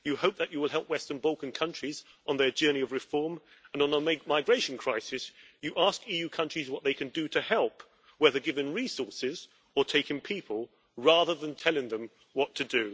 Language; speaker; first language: English; native; English